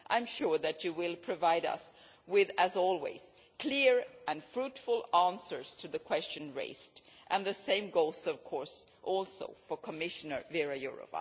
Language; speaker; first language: English; non-native, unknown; Swedish